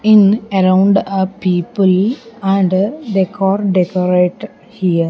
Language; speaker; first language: English; non-native, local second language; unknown